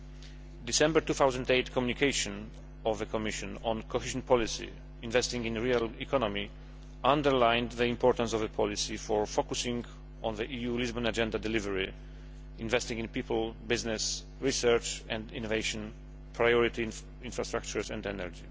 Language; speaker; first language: English; non-native, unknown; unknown